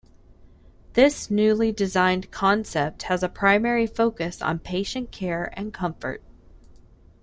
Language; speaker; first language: English; native; English